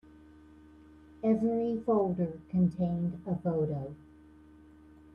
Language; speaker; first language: English; native; English